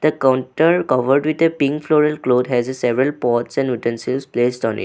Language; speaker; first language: English; non-native, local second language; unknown